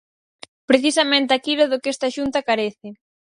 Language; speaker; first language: Galician; native; Galician